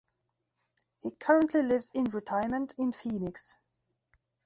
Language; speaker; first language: English; non-native, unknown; Belarusian